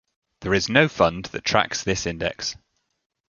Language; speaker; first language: English; native; English